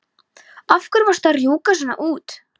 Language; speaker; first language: Icelandic; non-native, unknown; Polish